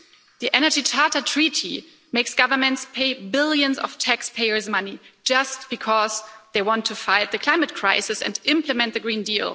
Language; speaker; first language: English; non-native, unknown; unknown